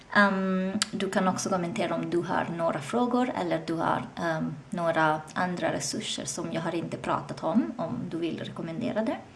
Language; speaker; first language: Swedish; non-native, learner; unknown